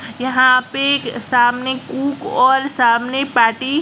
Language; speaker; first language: Hindi; non-native, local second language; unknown